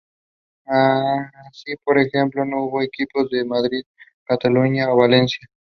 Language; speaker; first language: English; non-native, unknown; Spanish